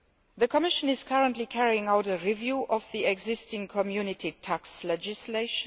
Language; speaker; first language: English; non-native, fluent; Luxembourgish